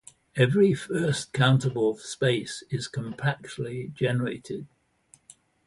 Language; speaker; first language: English; native; English